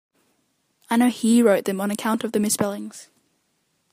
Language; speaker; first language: English; native; English